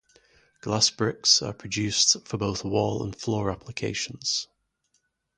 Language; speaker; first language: English; native; English